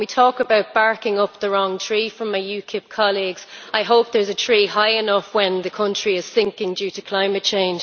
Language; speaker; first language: English; native; English